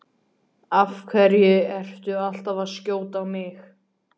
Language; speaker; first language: Icelandic; native; Icelandic